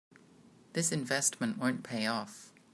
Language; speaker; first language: English; native; English